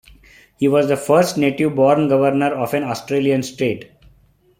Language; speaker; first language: English; non-native, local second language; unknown